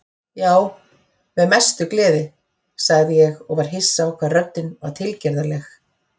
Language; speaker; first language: Icelandic; native; Icelandic